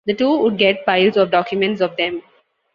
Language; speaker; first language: English; non-native, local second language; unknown